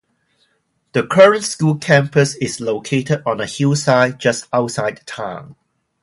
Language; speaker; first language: English; non-native, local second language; Cantonese